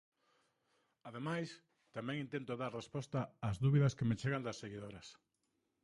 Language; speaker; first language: Galician; native; Galician